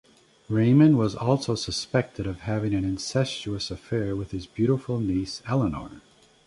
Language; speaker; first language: English; native; English